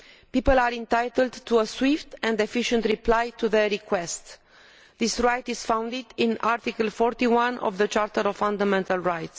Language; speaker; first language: English; non-native, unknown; Romanian